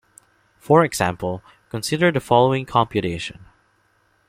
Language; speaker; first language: English; non-native, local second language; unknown